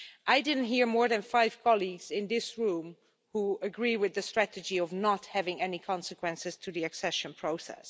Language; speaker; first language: English; non-native, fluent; Dutch